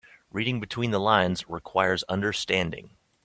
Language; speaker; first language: English; native; English